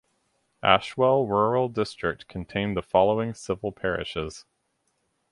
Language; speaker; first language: English; native; English